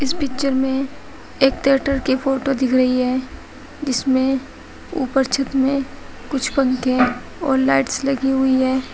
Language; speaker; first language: Hindi; native; Hindi